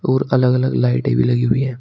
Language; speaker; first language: Hindi; native; Hindi